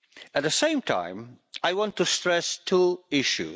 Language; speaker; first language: English; non-native, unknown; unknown